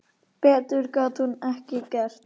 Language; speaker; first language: Icelandic; native; Icelandic